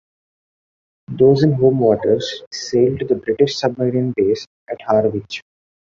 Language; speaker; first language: English; non-native, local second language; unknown